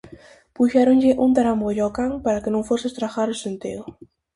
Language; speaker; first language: Galician; native; Galician